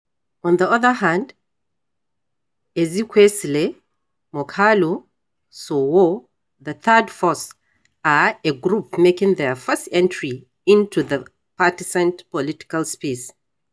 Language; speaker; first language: English; non-native, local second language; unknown